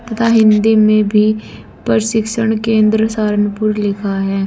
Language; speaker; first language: Hindi; native; Hindi